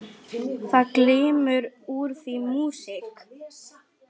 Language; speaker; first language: Icelandic; non-native, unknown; Lithuanian